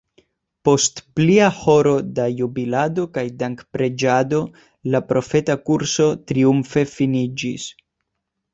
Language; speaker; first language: Esperanto; non-native, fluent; Spanish